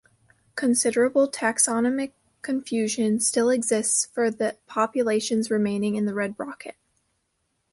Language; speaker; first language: English; native; English